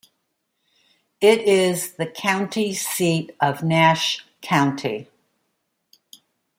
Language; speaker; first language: English; native; English